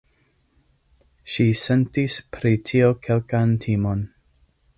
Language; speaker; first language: Esperanto; non-native, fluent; English